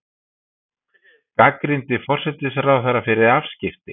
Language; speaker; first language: Icelandic; native; Icelandic